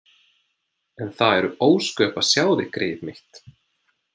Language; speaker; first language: Icelandic; non-native, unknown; English